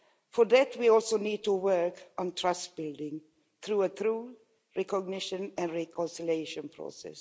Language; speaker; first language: English; non-native, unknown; Swedish